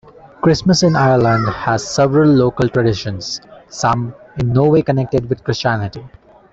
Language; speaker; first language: English; non-native, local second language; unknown